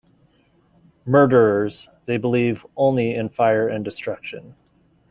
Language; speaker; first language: English; native; English